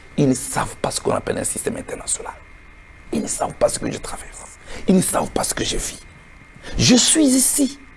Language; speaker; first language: French; non-native, local second language; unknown